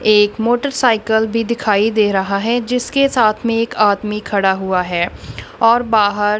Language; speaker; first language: Hindi; non-native, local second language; Punjabi